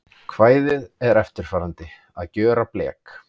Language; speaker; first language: Icelandic; native; Icelandic